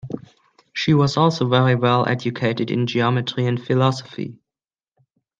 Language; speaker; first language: English; non-native, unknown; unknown